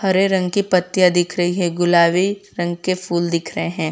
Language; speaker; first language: Hindi; non-native, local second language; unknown